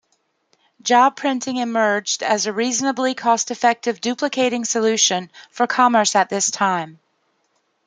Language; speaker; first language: English; native; English